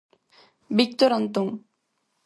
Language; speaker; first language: Galician; non-native, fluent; Spanish